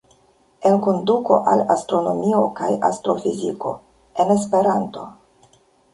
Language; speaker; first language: Esperanto; non-native, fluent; Russian